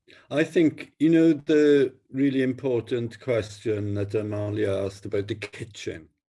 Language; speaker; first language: English; native; English